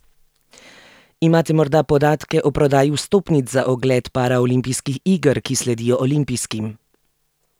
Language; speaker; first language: Slovenian; native; Slovenian